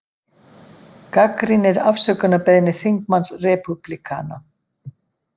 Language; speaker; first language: Icelandic; native; Icelandic